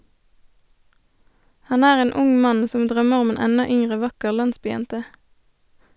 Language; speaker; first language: Norwegian; native; Norwegian